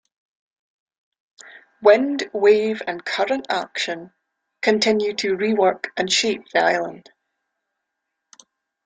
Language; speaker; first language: English; native; English